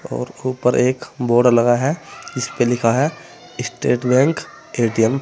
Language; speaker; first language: Hindi; native; Hindi